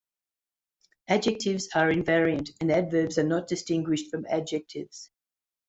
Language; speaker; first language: English; native; English